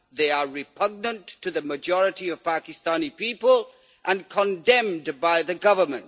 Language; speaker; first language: English; native; English